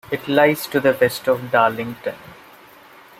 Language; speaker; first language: English; non-native, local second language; Malayalam